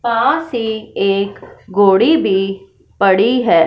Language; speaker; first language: Hindi; non-native, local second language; Punjabi